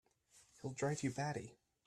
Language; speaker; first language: English; native; English